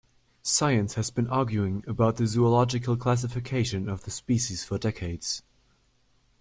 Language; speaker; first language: English; non-native, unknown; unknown